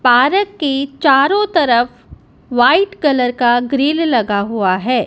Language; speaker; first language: Hindi; non-native, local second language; Punjabi